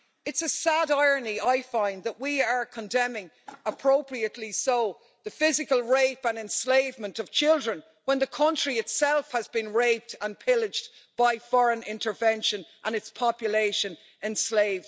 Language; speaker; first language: English; native; English